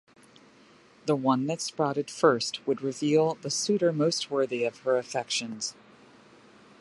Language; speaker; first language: English; native; English